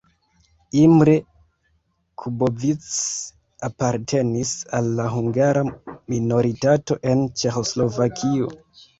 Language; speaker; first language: Esperanto; non-native, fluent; Kinyarwanda